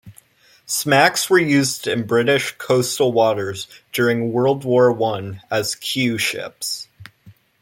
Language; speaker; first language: English; native; English